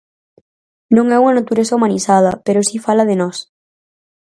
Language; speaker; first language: Galician; native; Galician